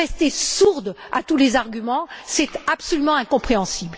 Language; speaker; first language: French; native; French